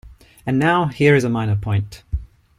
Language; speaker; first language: English; non-native, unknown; Ligurian